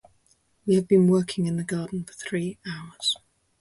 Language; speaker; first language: English; native; English